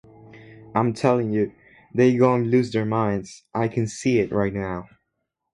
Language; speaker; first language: English; non-native, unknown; Spanish